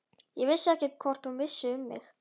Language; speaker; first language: Icelandic; native; Icelandic